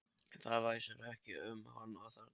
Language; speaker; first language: Icelandic; non-native, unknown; Polish